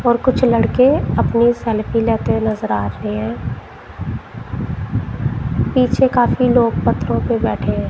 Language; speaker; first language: Hindi; non-native, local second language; Punjabi